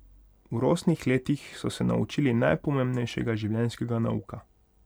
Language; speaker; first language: Slovenian; non-native, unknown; Hungarian